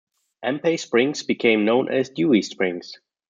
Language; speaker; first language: English; non-native, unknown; German